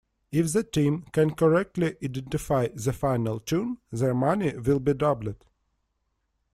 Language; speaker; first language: English; non-native, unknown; Russian